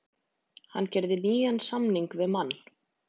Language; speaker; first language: Icelandic; native; Icelandic